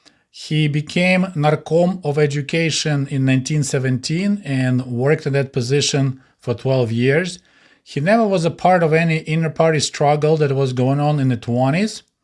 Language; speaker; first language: English; non-native, fluent; Russian